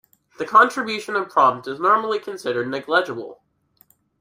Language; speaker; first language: English; native; English